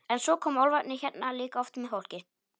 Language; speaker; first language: Icelandic; non-native, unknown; Polish